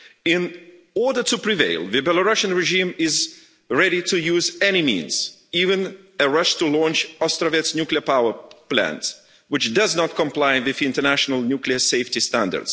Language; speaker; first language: English; non-native, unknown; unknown